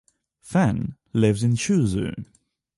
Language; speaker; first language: English; non-native, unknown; Catalan